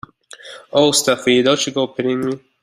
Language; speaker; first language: English; native; English